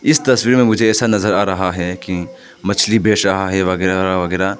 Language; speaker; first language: Hindi; non-native, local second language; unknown